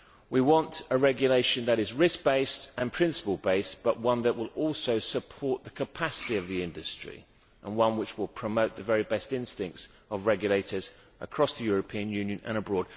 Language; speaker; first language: English; native; English